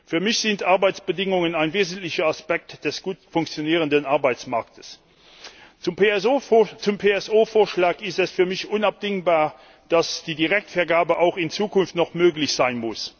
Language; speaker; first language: German; non-native, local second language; Luxembourgish